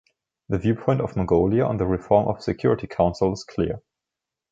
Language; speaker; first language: English; non-native, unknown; German